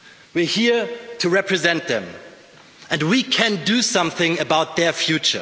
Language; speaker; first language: English; non-native, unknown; German